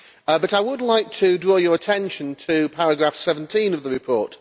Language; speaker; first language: English; native; English